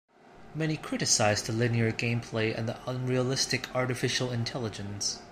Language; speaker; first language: English; non-native, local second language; Cantonese